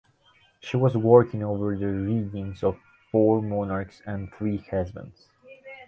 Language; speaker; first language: English; non-native, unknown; Spanish